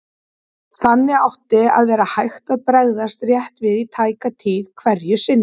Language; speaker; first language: Icelandic; native; Icelandic